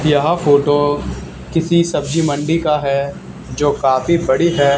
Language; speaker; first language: Hindi; native; Hindi